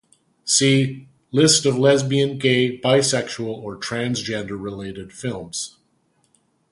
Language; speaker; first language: English; native; English